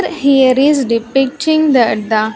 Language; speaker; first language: English; non-native, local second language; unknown